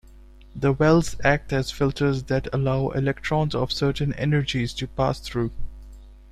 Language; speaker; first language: English; non-native, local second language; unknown